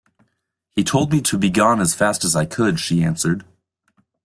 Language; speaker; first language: English; native; English